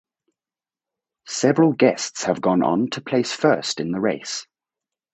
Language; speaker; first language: English; native; English